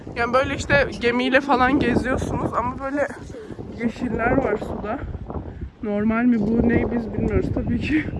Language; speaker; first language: Turkish; native; Turkish